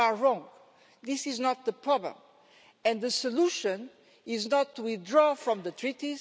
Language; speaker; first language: English; non-native, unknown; Portuguese